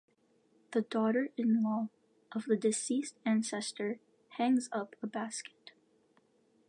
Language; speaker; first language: English; native; English